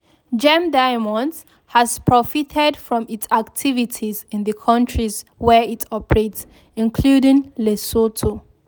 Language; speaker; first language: English; non-native, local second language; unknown